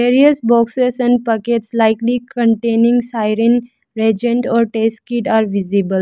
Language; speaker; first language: English; non-native, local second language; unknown